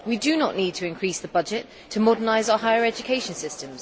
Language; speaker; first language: English; native; English